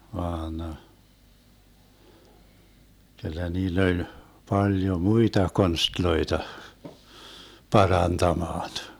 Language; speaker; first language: Finnish; early bilingual, heritage; Finnish